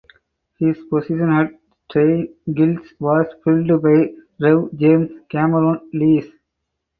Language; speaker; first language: English; non-native, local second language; Tamil